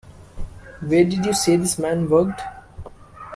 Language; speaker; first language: English; non-native, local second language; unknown